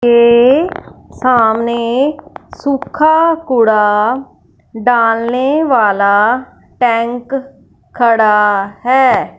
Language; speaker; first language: Hindi; non-native, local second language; Punjabi